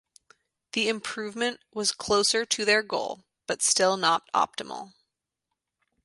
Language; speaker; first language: English; native; English